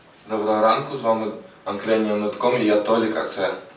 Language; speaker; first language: Ukrainian; native; Ukrainian